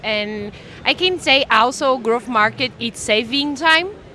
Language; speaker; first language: English; non-native, learner; Portuguese